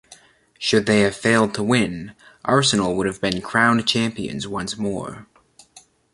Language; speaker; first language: English; native; English